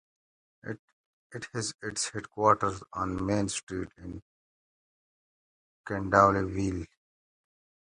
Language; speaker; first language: English; native; English